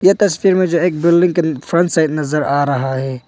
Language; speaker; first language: Hindi; non-native, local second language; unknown